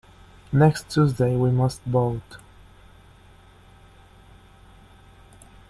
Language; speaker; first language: English; non-native, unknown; Spanish